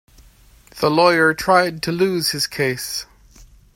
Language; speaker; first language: English; native; English